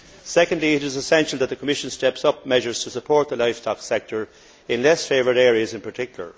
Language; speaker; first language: English; native; English